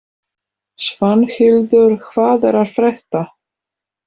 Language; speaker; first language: Icelandic; non-native, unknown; Polish